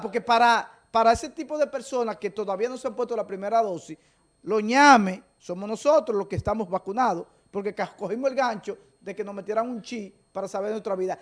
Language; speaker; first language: Spanish; native; Spanish